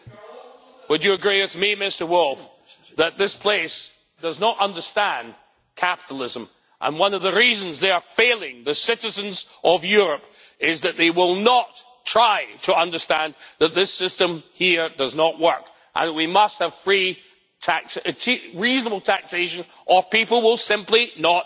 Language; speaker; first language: English; native; English